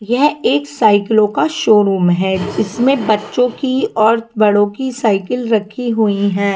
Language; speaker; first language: Hindi; non-native, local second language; Punjabi